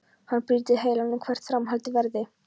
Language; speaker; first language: Icelandic; non-native, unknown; Polish